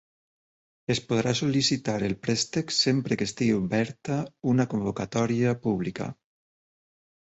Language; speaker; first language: Catalan; native; Catalan